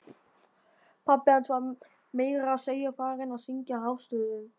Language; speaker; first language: Icelandic; non-native, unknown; German